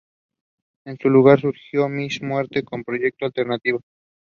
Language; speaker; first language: English; non-native, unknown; Spanish